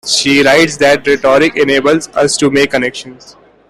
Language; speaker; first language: English; non-native, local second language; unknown